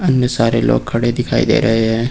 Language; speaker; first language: Hindi; native; Hindi